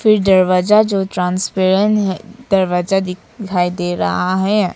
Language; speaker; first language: Hindi; non-native, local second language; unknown